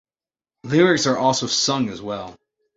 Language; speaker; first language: English; native; English